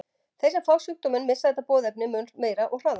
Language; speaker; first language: Icelandic; native; Icelandic